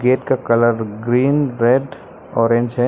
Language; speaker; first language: Hindi; non-native, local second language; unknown